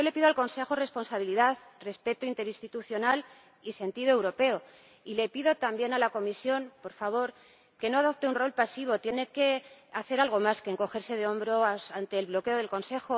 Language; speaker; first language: Spanish; native; Spanish